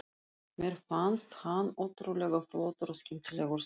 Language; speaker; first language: Icelandic; non-native, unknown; Russian